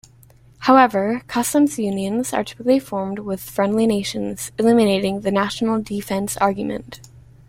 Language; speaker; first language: English; native; English